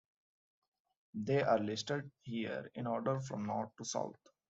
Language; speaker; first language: English; non-native, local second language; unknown